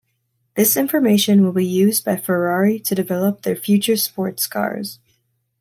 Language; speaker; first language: English; native; English